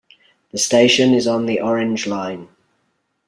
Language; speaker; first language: English; native; English